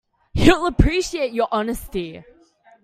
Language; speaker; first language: English; native; English